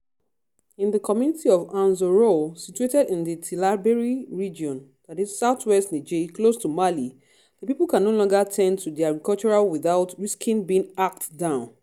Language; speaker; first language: English; non-native, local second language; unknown